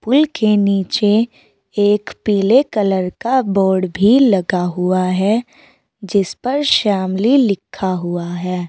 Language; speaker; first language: Hindi; native; Hindi